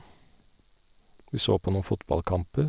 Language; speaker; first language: Norwegian; non-native, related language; Faroese